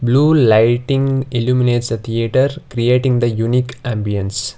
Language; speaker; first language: English; non-native, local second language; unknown